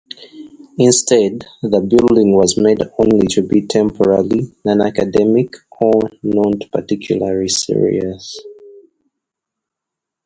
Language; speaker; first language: English; non-native, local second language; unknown